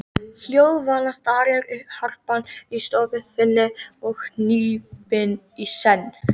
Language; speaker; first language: Icelandic; native; Icelandic